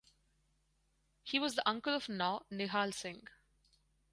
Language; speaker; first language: English; non-native, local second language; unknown